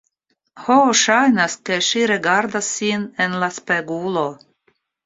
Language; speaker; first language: Esperanto; non-native, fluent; Russian